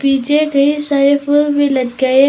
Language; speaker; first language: Hindi; early bilingual, other home language; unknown